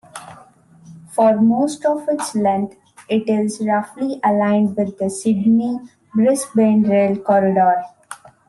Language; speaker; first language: English; non-native, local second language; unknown